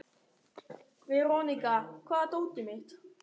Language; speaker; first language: Icelandic; non-native, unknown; German